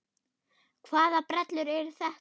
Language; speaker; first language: Icelandic; non-native, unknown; German